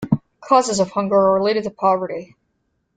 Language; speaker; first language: English; native; English